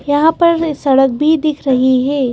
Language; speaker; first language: Hindi; native; Hindi